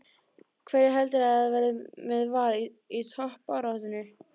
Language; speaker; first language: Icelandic; native; Icelandic